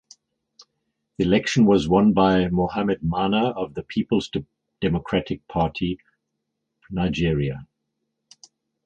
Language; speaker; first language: English; native; English